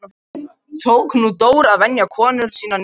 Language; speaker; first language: Icelandic; non-native, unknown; Macedonian